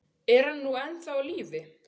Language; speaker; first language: Icelandic; native; Icelandic